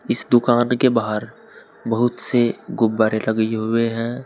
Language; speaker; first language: Hindi; native; Hindi